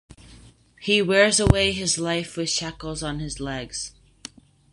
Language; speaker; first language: English; native; English